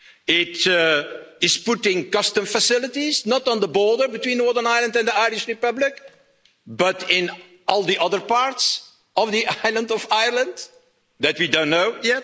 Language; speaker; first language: English; non-native, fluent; Dutch